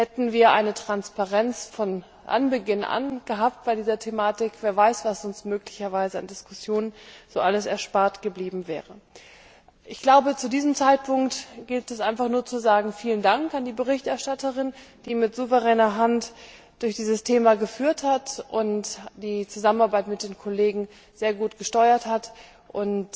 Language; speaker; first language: German; native; German